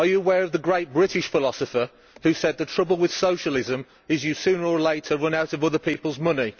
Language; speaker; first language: English; native; English